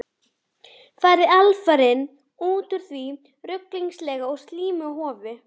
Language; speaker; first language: Icelandic; native; Icelandic